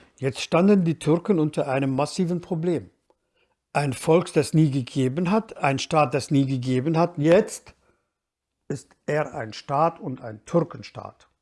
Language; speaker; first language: German; non-native, fluent; Kurdish